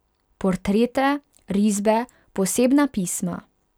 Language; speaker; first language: Slovenian; non-native, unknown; Hungarian